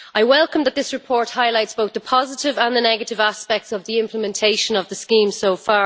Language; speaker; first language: English; native; English